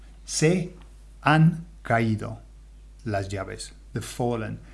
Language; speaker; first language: Spanish; non-native, fluent; English